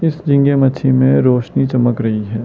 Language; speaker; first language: Hindi; non-native, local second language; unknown